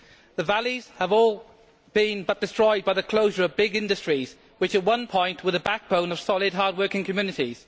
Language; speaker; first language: English; native; English